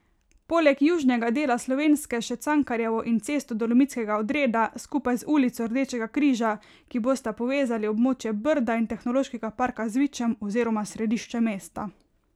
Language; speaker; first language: Slovenian; native; Slovenian